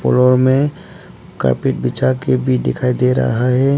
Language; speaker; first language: Hindi; non-native, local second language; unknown